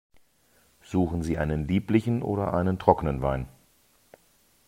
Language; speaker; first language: German; native; German